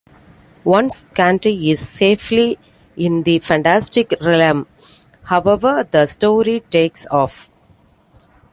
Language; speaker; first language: English; non-native, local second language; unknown